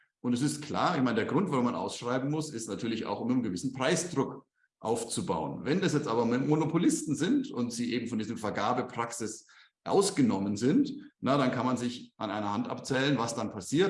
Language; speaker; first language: German; native; German